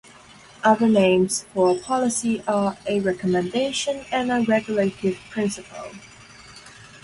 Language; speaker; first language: English; non-native, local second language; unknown